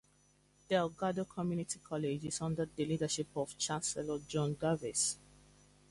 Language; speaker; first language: English; native; English